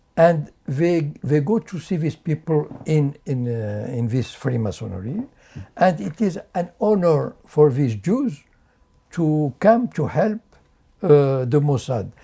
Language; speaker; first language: English; non-native, fluent; French